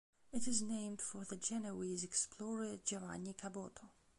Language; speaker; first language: English; non-native, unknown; Belarusian